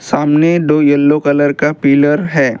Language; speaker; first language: Hindi; non-native, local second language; Assamese